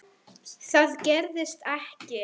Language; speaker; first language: Icelandic; non-native, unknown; Polish